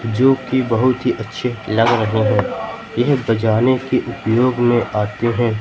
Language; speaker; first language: Hindi; native; Hindi